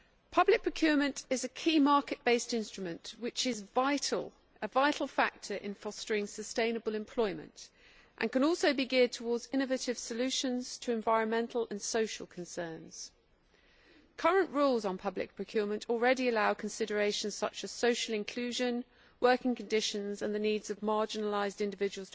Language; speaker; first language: English; native; English